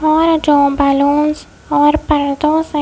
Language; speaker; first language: Hindi; native; Hindi